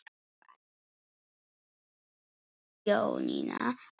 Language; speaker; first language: Icelandic; non-native, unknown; Polish